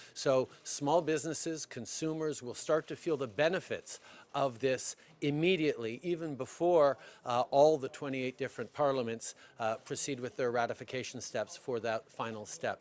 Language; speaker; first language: English; early bilingual, other home language; French